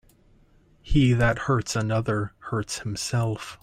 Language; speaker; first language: English; native; English